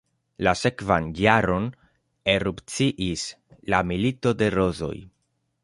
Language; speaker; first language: Esperanto; non-native, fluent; Spanish